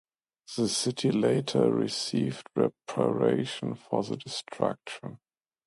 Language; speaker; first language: English; non-native, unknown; German